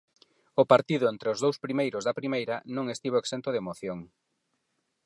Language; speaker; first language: Galician; non-native, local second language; Spanish